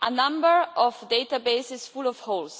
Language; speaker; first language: English; non-native, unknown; German